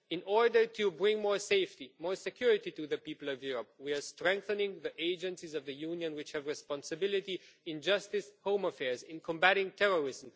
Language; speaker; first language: English; non-native, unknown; Romanian